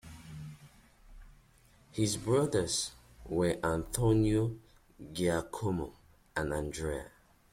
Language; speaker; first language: English; native; English